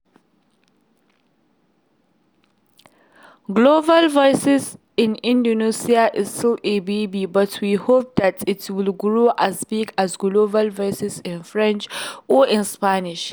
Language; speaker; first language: English; non-native, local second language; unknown